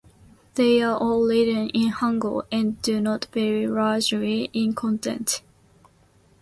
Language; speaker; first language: English; non-native, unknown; Japanese